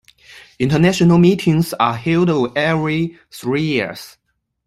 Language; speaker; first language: English; non-native, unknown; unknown